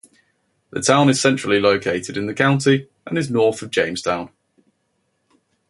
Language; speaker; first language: English; native; English